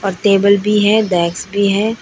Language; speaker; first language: Hindi; non-native, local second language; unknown